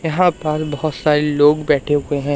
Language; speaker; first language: Hindi; native; Hindi